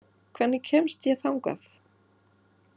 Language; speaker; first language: Icelandic; non-native, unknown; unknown